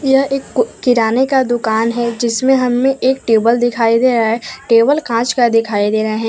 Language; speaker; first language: Hindi; non-native, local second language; Gujarati